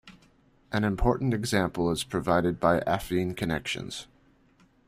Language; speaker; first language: English; native; English